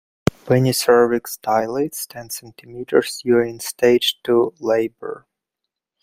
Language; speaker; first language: English; native; English